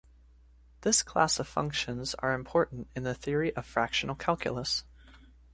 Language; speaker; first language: English; native; English